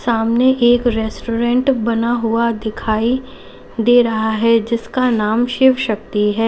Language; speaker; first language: Hindi; native; Hindi